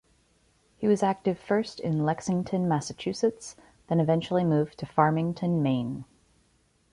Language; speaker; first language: English; native; English